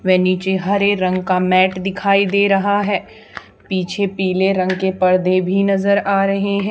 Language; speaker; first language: Hindi; native; Hindi